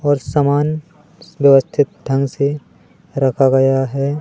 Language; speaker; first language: Hindi; native; Hindi